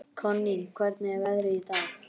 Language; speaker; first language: Icelandic; native; Icelandic